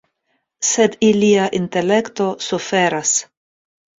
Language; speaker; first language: Esperanto; non-native, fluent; Russian